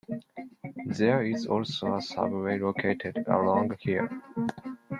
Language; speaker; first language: English; non-native, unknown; Japanese